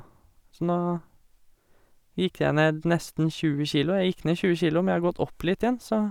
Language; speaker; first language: Norwegian; native; Norwegian